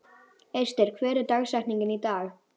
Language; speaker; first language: Icelandic; native; Icelandic